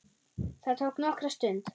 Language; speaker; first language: Icelandic; non-native, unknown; German